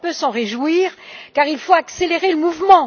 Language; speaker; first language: French; native; French